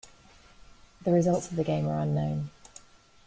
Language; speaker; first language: English; native; English